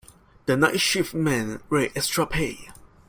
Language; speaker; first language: English; non-native, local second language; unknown